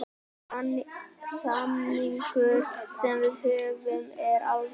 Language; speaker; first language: Icelandic; native; Icelandic